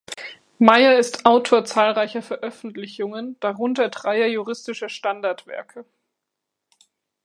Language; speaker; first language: German; native; German